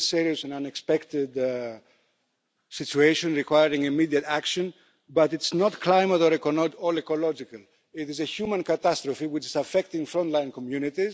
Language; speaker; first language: English; non-native, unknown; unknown